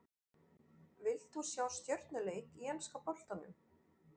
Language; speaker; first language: Icelandic; non-native, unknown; French